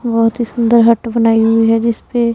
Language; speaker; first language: Hindi; non-native, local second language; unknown